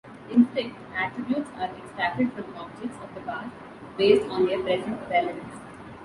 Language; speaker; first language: English; non-native, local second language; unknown